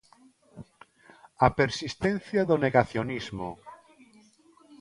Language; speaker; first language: Galician; non-native, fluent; Spanish